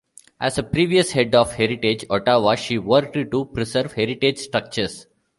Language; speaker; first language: English; non-native, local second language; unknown